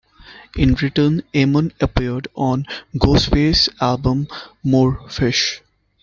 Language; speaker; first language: English; non-native, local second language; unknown